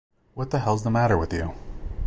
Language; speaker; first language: English; native; English